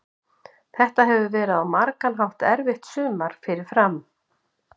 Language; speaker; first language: Icelandic; native; Icelandic